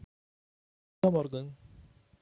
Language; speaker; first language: Icelandic; non-native, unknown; Polish